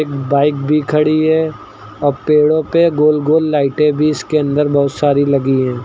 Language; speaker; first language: Hindi; native; Hindi